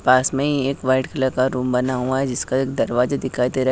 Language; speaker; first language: Hindi; native; Hindi